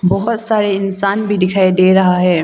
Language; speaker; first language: Hindi; non-native, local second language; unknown